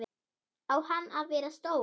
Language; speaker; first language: Icelandic; non-native, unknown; German